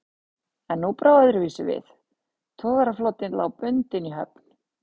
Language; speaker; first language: Icelandic; native; Icelandic